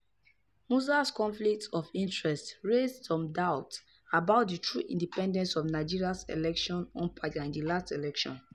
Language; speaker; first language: English; non-native, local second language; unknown